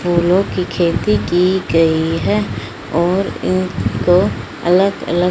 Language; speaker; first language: Hindi; non-native, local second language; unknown